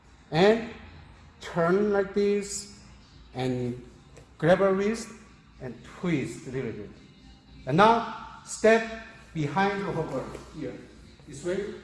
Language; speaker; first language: English; non-native, learner; Korean